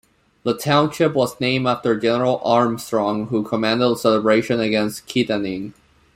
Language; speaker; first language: English; non-native, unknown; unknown